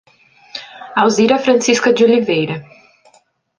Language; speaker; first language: Portuguese; native; Portuguese